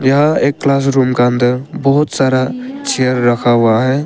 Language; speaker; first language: Hindi; non-native, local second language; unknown